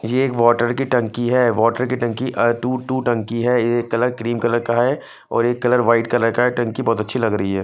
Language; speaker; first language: Hindi; non-native, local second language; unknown